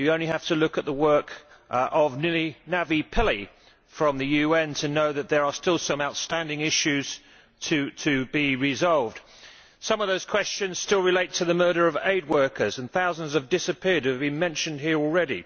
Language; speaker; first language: English; native; English